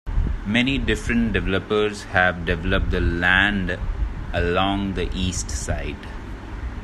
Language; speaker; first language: English; non-native, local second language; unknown